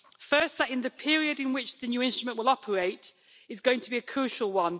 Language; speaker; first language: English; native; English